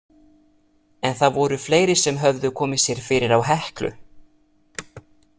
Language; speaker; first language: Icelandic; non-native, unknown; Italian